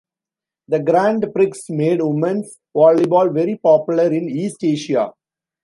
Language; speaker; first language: English; non-native, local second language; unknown